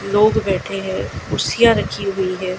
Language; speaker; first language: Hindi; non-native, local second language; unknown